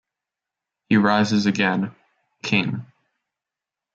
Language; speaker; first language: English; native; English